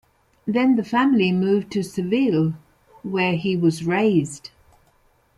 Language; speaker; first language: English; non-native, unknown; Spanish